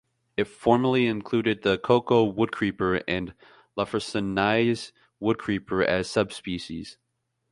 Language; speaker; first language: English; native; English